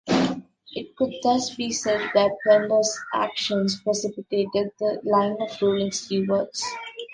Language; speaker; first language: English; non-native, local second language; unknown